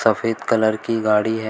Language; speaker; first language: Hindi; native; Hindi